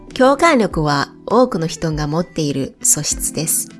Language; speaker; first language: Japanese; non-native, fluent; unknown